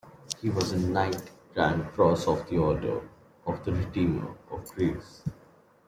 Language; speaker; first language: English; non-native, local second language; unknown